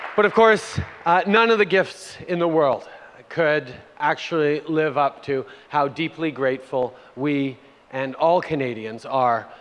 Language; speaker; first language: English; native; English